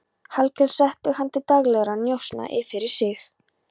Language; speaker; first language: Icelandic; non-native, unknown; Polish